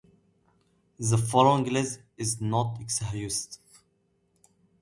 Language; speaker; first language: English; native; English